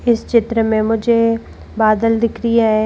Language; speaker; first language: Hindi; native; Hindi